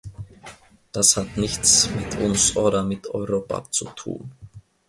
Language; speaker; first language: German; non-native, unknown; Finnish